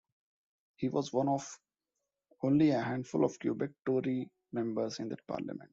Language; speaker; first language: English; non-native, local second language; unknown